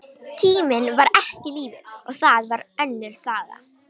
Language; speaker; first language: Icelandic; non-native, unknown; Romanian